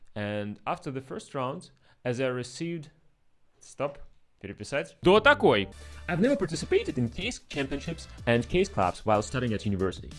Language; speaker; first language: English; non-native, fluent; Russian